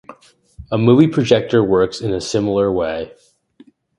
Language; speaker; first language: English; native; English